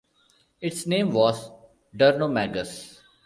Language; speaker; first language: English; non-native, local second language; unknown